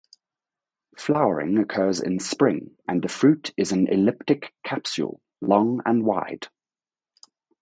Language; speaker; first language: English; native; English